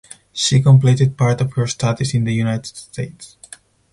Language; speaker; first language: English; non-native, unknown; Spanish